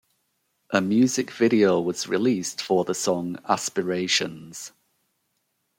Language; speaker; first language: English; native; English